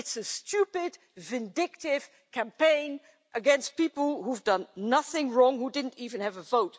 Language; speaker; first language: English; non-native, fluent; Dutch